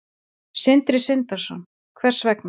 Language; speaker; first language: Icelandic; native; Icelandic